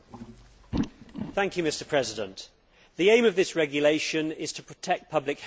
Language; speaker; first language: English; native; English